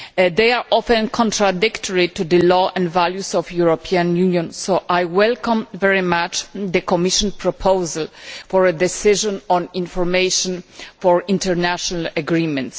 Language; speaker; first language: English; non-native, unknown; Polish